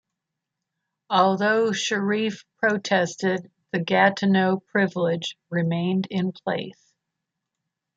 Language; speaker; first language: English; native; English